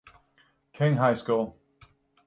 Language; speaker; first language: English; native; English